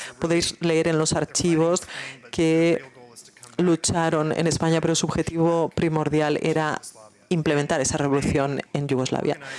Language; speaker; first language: Spanish; non-native, fluent; Croatian